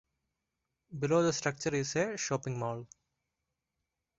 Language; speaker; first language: English; non-native, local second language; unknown